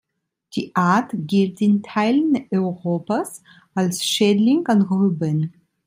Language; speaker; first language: German; non-native, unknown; Italian